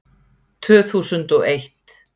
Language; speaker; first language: Icelandic; native; Icelandic